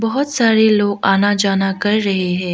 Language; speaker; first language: Hindi; non-native, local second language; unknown